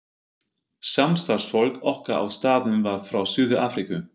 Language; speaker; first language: Icelandic; non-native, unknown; German